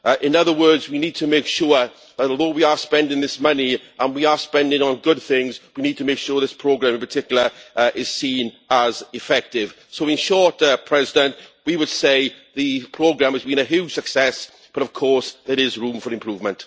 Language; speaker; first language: English; native; English